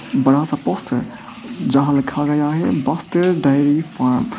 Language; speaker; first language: Hindi; non-native, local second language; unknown